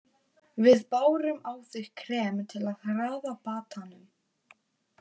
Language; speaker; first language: Icelandic; non-native, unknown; Polish